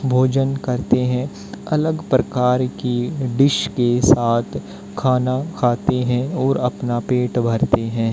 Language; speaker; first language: Hindi; native; Hindi